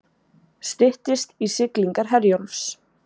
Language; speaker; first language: Icelandic; native; Icelandic